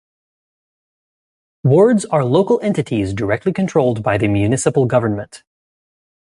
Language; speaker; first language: English; native; English